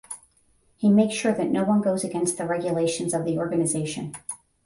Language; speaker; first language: English; native; English